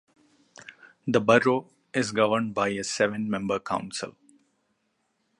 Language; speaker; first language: English; non-native, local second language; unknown